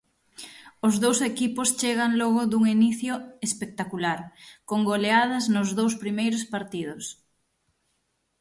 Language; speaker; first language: Galician; native; Galician